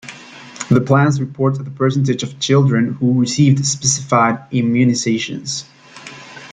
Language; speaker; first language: English; native; English